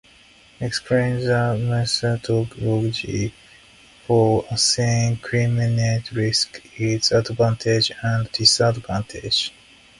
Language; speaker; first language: English; non-native, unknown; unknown